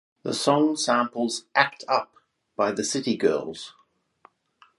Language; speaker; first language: English; native; English